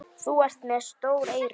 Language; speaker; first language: Icelandic; native; Icelandic